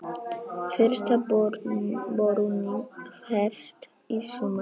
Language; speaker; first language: Icelandic; non-native, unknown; Polish